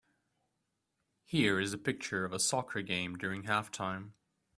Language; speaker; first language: English; native; English